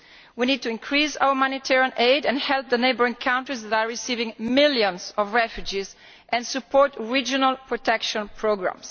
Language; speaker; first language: English; non-native, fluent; Italian